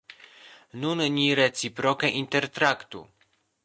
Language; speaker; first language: Esperanto; non-native, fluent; Polish